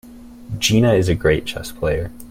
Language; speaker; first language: English; native; English